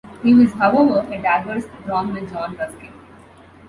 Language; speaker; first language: English; non-native, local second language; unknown